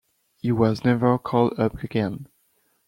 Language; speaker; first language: English; non-native, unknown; French